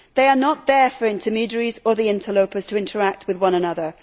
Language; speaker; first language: English; native; English